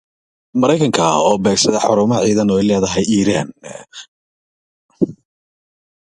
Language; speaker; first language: English; non-native, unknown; Somali